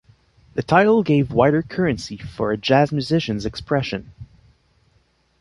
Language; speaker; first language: English; non-native, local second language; French